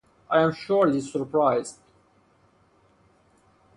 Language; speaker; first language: English; non-native, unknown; Persian